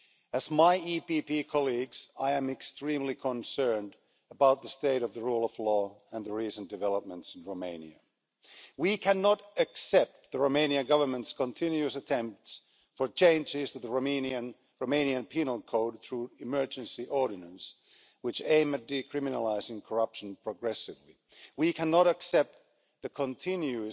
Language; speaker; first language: English; non-native, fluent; Finnish